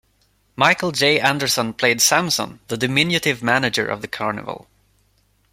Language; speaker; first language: English; non-native, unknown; Swedish